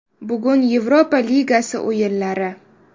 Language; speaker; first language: Uzbek; native; Uzbek